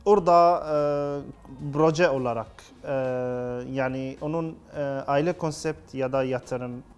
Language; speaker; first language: Turkish; non-native, learner; Arabic